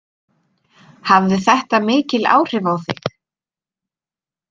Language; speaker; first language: Icelandic; native; Icelandic